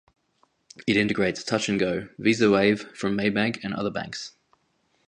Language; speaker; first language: English; native; English